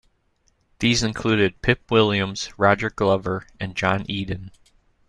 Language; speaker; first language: English; native; English